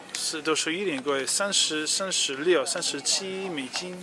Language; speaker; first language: Chinese; non-native, learner; English